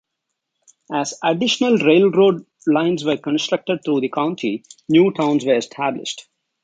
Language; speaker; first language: English; non-native, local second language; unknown